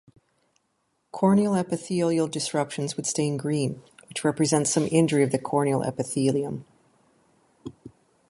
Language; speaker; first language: English; native; English